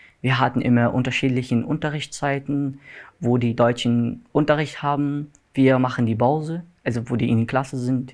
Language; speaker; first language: German; non-native, fluent; Arabic